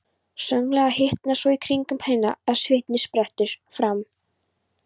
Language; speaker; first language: Icelandic; non-native, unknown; Polish